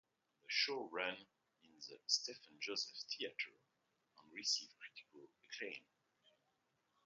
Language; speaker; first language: English; non-native, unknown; French